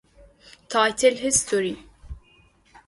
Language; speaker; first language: English; native; English